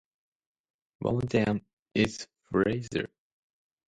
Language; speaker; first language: English; non-native, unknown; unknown